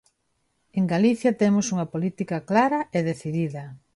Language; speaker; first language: Galician; non-native, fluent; Spanish